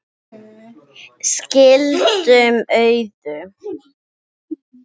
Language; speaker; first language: Icelandic; non-native, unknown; English